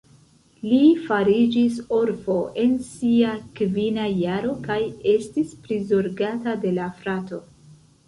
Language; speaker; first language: Esperanto; non-native, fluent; Central Kurdish